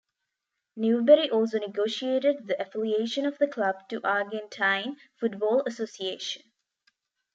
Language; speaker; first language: English; non-native, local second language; Tamil